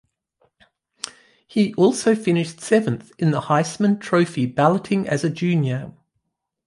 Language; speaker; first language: English; non-native, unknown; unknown